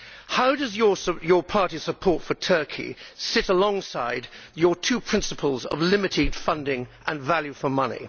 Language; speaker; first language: English; native; English